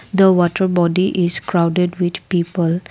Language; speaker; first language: English; non-native, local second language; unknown